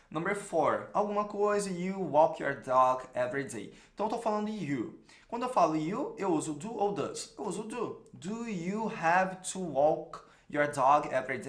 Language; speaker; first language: English; non-native, fluent; Portuguese